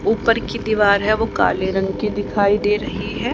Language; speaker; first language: Hindi; native; Hindi